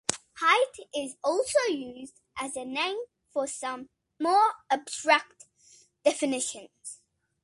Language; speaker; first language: English; native; English